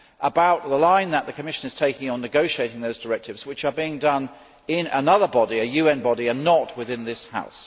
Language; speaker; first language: English; native; English